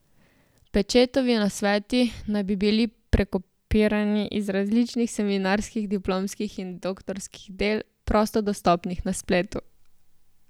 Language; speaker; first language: Slovenian; native; Slovenian